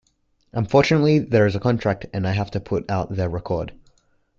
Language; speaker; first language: English; native; English